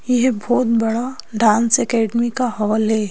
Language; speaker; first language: Hindi; native; Hindi